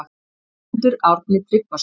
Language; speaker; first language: Icelandic; native; Icelandic